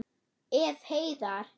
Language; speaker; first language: Icelandic; non-native, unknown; German